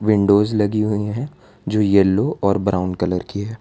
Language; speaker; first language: Hindi; non-native, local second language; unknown